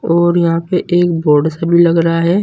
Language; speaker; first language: Hindi; native; Hindi